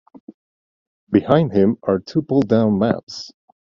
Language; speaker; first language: English; non-native, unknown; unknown